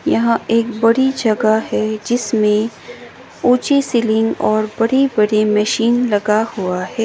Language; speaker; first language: Hindi; non-native, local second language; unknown